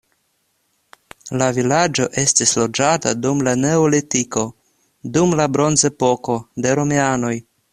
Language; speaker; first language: Esperanto; non-native, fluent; Russian